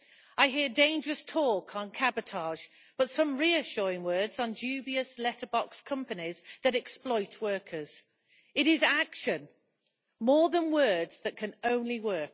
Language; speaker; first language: English; native; English